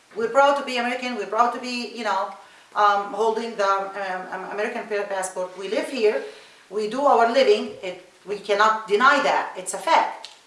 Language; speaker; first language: English; non-native, fluent; Arabic